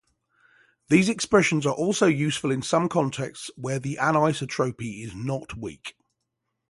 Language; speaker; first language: English; native; English